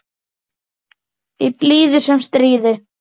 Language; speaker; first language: Icelandic; native; Icelandic